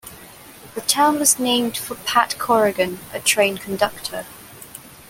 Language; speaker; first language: English; non-native, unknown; Cantonese